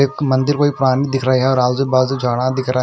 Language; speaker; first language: Hindi; non-native, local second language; Punjabi